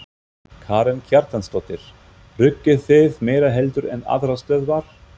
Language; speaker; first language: Icelandic; non-native, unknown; German